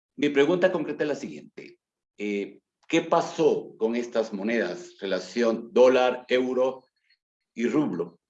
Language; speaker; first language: Spanish; native; Spanish